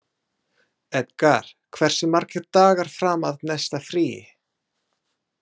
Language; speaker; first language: Icelandic; non-native, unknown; English